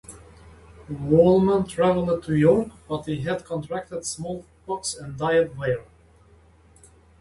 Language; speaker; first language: English; native; English